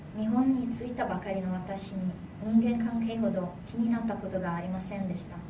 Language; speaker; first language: Japanese; non-native, fluent; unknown